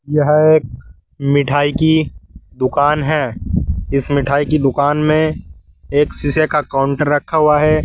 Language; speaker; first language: Hindi; native; Hindi